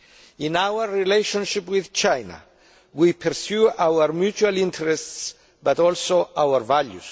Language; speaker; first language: English; non-native, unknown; Greek